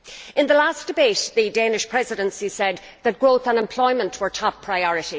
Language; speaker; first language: English; native; English